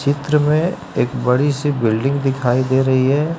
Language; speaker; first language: Hindi; native; Hindi